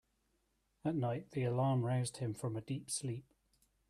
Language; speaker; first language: English; native; English